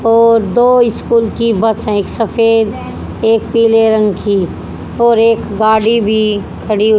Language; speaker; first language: Hindi; native; Hindi